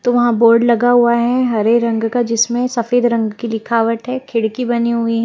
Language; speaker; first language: Hindi; native; Hindi